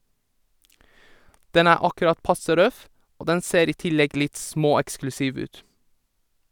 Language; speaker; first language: Norwegian; non-native, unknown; Persian